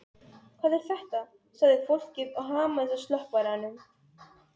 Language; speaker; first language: Icelandic; non-native, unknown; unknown